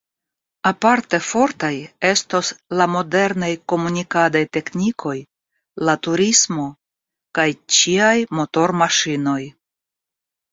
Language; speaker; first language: Esperanto; non-native, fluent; Russian